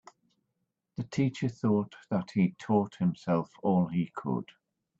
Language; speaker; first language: English; native; English